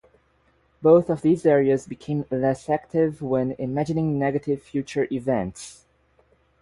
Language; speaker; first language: English; non-native, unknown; Portuguese